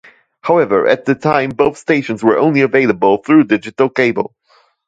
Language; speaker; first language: English; non-native, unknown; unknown